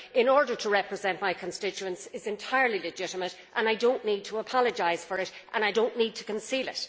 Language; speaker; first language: English; native; English